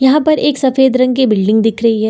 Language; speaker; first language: Hindi; native; Hindi